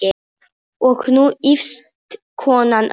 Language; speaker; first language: Icelandic; non-native, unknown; Polish